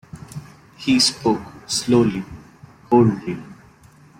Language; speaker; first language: English; non-native, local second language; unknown